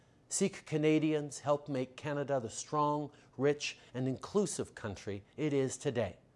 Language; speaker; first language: English; native; English